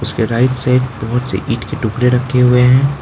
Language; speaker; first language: Hindi; non-native, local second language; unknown